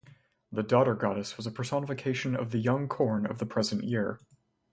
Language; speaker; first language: English; native; English